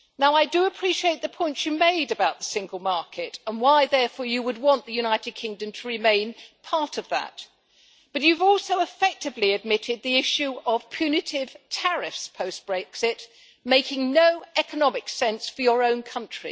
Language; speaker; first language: English; native; English